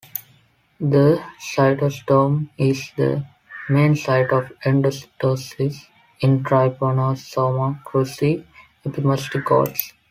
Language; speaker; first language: English; non-native, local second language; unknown